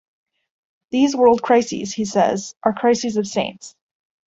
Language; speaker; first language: English; native; English